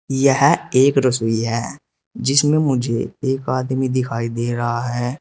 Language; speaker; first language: Hindi; native; Hindi